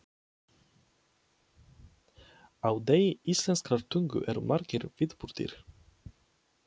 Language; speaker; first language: Icelandic; non-native, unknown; Polish